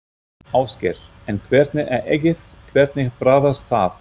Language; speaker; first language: Icelandic; non-native, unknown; German